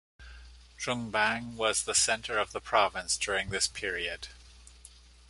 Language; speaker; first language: English; native; English